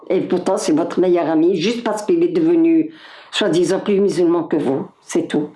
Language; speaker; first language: French; non-native, local second language; Arabic